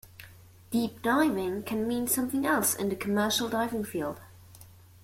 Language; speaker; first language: English; non-native, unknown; German